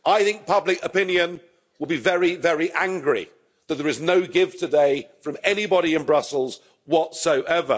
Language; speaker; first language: English; native; English